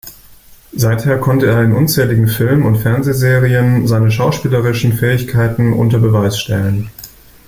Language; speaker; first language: German; native; German